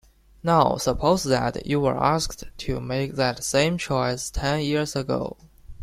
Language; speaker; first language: English; non-native, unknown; Chinese